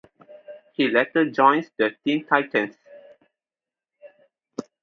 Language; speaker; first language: English; non-native, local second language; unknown